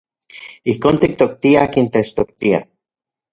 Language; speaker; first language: Central Puebla Nahuatl; non-native, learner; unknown